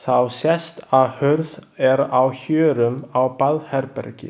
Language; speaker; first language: Icelandic; non-native, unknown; Chinese